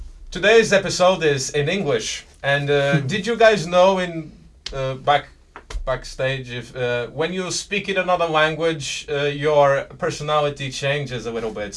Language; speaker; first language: English; non-native, fluent; Portuguese